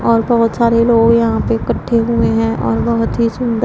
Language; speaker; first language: Hindi; non-native, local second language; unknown